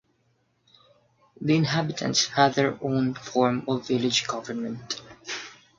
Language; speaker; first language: English; non-native, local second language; Filipino